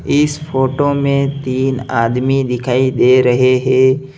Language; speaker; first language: Hindi; native; Hindi